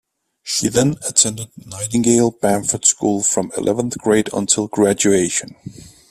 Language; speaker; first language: English; native; English